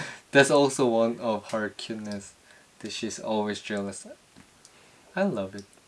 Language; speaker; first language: English; non-native, learner; Korean